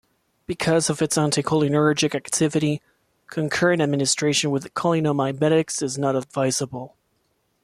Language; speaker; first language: English; non-native, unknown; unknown